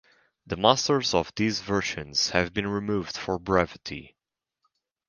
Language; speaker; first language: English; native; English